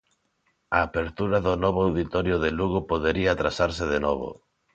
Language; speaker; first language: Galician; non-native, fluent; Spanish